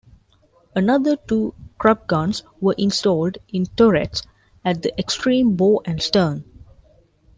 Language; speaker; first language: English; non-native, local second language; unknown